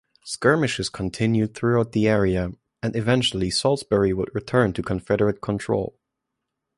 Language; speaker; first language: English; non-native, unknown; German